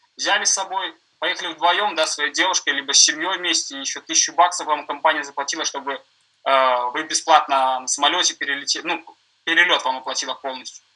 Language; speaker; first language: Russian; native; Russian